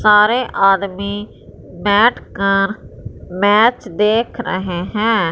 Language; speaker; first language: Hindi; non-native, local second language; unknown